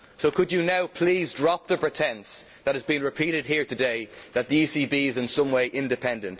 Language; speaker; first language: English; native; English